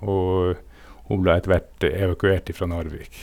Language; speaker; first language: Norwegian; native; Norwegian